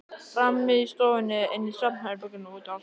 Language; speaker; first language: Icelandic; native; Icelandic